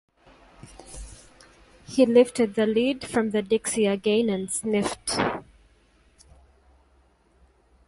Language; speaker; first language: English; native; English